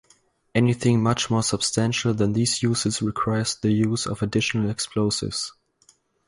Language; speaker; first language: English; non-native, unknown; German